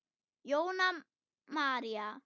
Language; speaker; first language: Icelandic; non-native, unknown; German